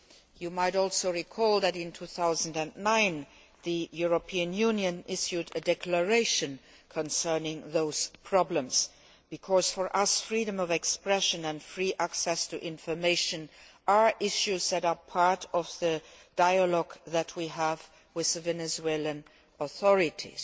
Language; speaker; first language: English; non-native, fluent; Luxembourgish